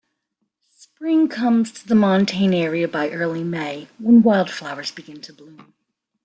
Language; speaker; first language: English; native; English